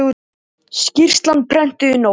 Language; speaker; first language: Icelandic; native; Icelandic